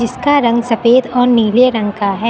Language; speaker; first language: Hindi; native; Hindi